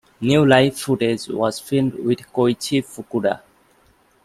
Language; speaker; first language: English; non-native, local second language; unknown